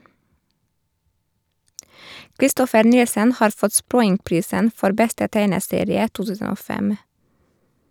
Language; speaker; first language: Norwegian; non-native, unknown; Hungarian